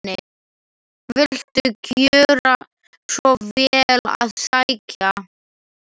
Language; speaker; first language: Icelandic; non-native, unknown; Slovak